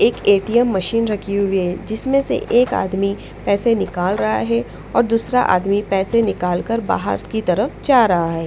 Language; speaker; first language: Hindi; non-native, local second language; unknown